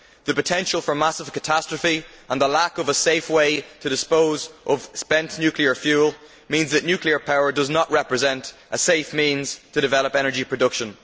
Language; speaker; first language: English; native; English